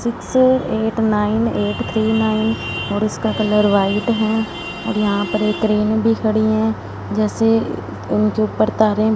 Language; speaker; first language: Hindi; non-native, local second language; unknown